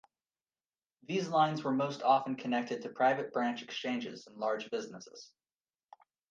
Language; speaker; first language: English; native; English